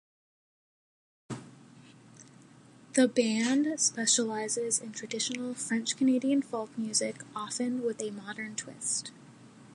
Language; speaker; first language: English; native; English